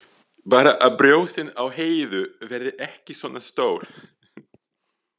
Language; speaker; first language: Icelandic; non-native, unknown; French